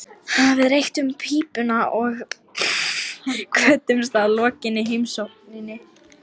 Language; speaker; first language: Icelandic; non-native, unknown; Lithuanian